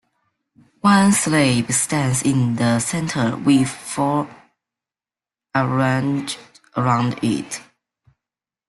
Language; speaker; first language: English; non-native, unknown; Chinese